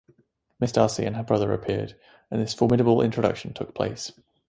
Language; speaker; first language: English; native; English